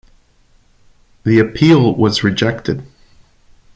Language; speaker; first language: English; non-native, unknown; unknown